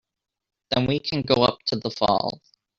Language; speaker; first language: English; native; English